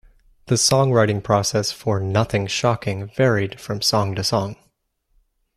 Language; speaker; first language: English; native; English